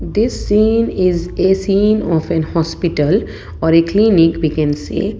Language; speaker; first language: English; non-native, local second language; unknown